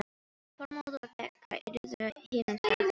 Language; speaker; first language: Icelandic; non-native, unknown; Filipino